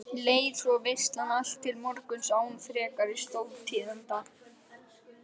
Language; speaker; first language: Icelandic; native; Icelandic